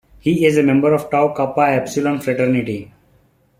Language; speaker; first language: English; non-native, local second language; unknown